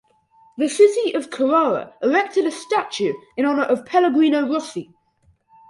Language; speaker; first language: English; native; English